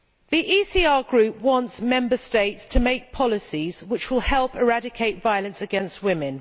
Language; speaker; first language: English; native; English